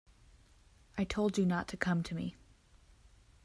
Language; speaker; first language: English; native; English